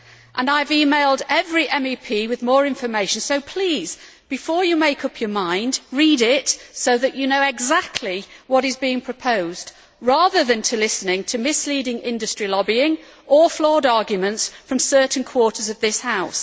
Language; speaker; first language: English; native; English